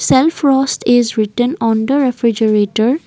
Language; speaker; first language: English; non-native, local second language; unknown